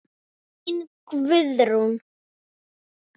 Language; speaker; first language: Icelandic; native; Icelandic